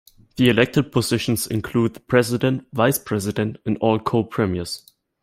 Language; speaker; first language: English; non-native, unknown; German